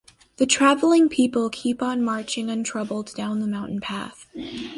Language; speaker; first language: English; native; English